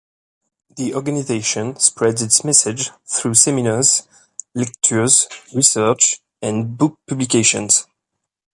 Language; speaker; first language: English; non-native, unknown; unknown